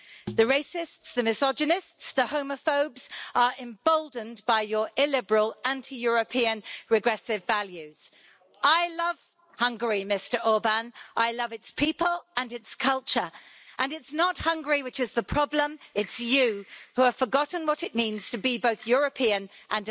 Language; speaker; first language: English; native; English